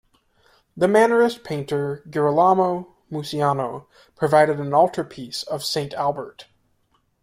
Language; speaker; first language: English; native; English